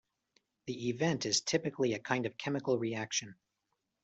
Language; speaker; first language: English; native; English